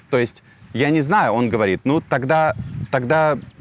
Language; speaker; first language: Russian; native; Russian